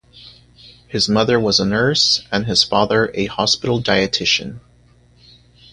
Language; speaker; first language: English; native; English